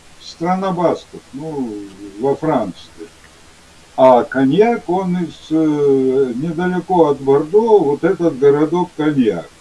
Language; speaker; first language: Russian; non-native, local second language; Georgian